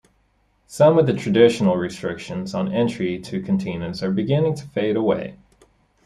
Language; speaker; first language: English; native; English